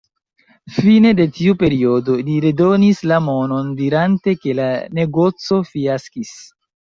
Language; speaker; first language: Esperanto; non-native, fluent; Chinese